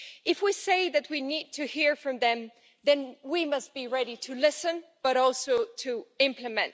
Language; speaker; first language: English; non-native, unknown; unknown